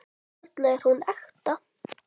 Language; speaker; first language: Icelandic; native; Icelandic